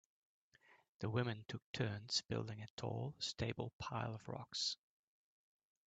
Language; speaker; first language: English; native; English